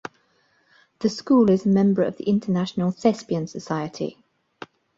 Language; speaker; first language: English; native; English